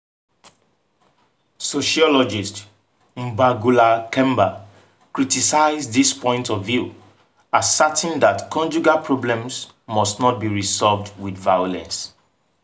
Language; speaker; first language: English; non-native, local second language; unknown